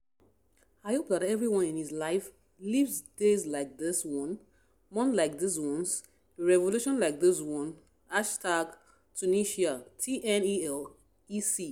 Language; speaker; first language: English; non-native, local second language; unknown